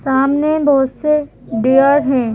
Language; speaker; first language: Hindi; native; Hindi